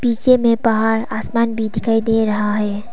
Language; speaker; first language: Hindi; non-native, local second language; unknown